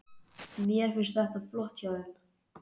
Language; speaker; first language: Icelandic; native; Icelandic